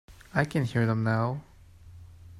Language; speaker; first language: English; non-native, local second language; Cantonese